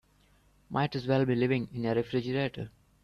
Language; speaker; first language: English; native; English